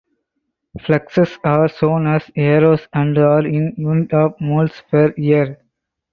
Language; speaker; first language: English; non-native, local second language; Tamil